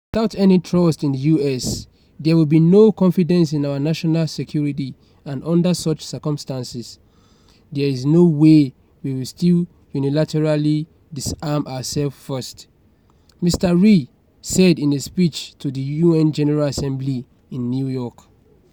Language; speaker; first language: English; non-native, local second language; Yoruba